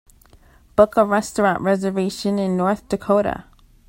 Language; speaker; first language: English; native; English